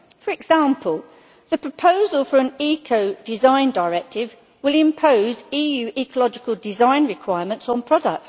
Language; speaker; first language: English; native; English